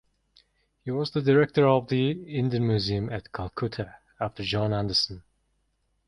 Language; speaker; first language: English; non-native, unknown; Mongolian